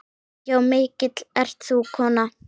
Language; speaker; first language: Icelandic; native; Icelandic